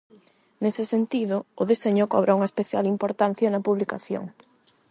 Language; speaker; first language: Galician; non-native, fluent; Spanish